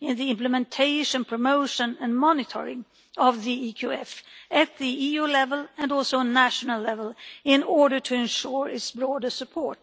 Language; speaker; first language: English; non-native, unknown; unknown